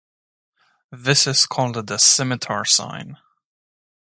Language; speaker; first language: English; native; English